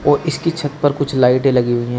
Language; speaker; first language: Hindi; native; Hindi